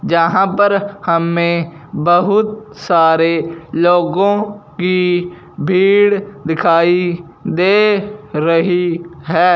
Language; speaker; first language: Hindi; non-native, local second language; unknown